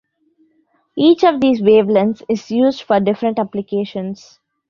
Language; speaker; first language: English; non-native, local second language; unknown